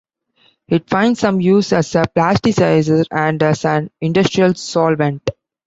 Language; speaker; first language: English; non-native, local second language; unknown